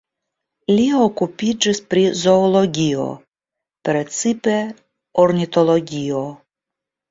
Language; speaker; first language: Esperanto; non-native, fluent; Russian